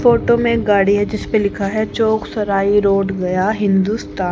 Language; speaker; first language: Hindi; native; Hindi